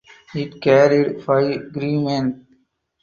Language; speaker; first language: English; non-native, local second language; Tamil